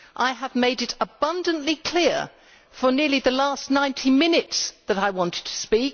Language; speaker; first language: English; native; English